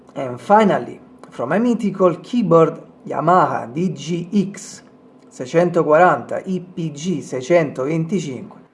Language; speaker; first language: English; non-native, learner; Italian